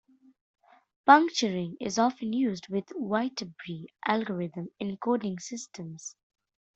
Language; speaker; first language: English; non-native, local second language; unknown